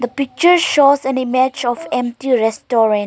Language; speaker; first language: English; non-native, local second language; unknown